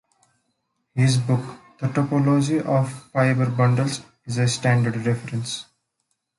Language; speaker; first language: English; non-native, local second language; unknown